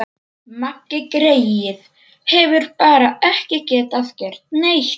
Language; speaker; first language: Icelandic; non-native, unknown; Polish